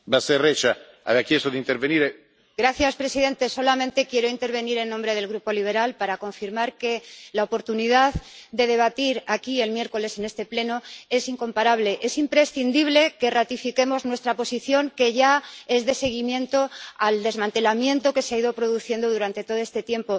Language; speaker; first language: Spanish; native; Spanish